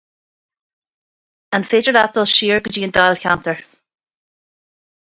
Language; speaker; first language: Irish; native; Irish